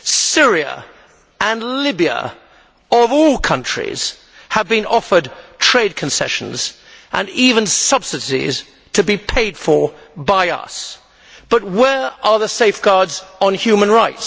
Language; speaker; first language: English; native; English